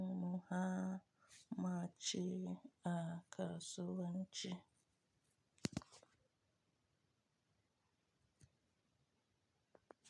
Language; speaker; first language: Hausa; native; Hausa